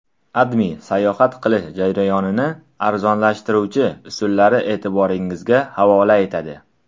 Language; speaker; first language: Uzbek; non-native, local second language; Tajik